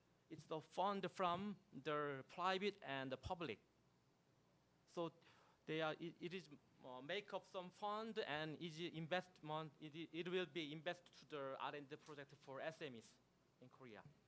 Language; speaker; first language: English; non-native, fluent; Korean